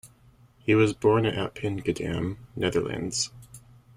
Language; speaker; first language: English; native; English